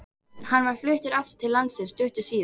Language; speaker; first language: Icelandic; native; Icelandic